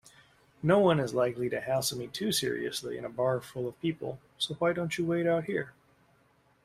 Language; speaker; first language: English; native; English